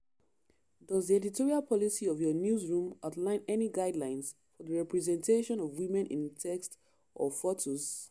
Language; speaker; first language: English; non-native, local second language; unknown